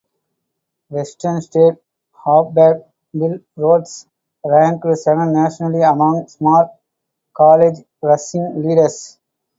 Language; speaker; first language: English; non-native, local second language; Tamil